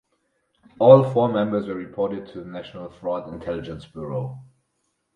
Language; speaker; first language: English; non-native, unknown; German